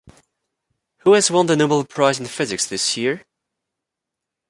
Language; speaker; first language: English; non-native, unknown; French